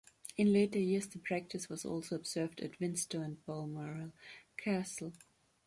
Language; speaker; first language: English; non-native, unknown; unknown